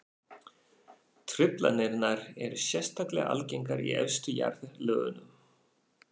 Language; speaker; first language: Icelandic; non-native, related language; Faroese